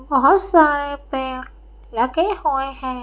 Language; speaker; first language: Hindi; native; Hindi